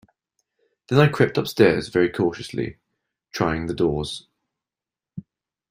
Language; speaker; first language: English; native; English